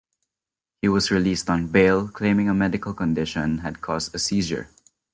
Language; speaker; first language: English; non-native, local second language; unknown